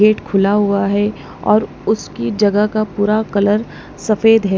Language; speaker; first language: Hindi; non-native, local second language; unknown